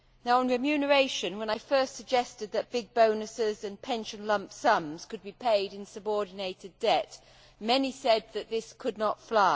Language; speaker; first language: English; native; English